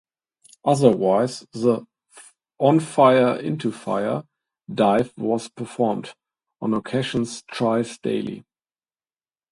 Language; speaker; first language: English; non-native, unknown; German